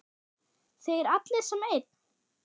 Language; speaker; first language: Icelandic; non-native, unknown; German